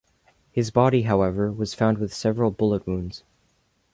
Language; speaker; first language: English; native; English